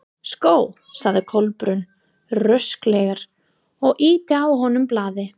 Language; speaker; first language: Icelandic; non-native, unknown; English